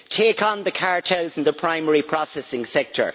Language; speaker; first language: English; native; English